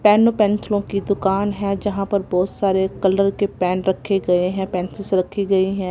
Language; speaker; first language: Hindi; non-native, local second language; Punjabi